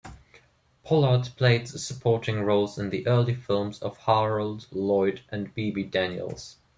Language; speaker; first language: English; non-native, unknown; German